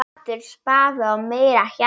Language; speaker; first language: Icelandic; non-native, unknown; Polish